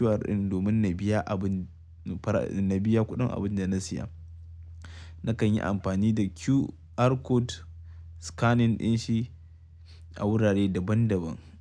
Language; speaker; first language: Hausa; native; Hausa